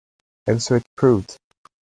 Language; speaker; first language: English; native; English